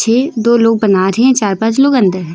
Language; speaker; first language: Hindi; native; Hindi